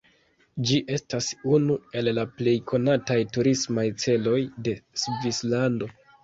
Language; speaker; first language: Esperanto; non-native, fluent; Kinyarwanda